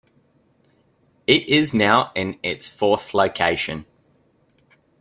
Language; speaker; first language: English; native; English